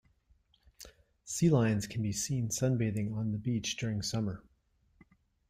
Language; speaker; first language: English; native; English